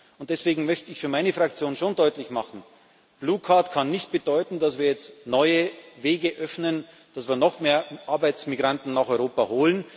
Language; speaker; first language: German; native; German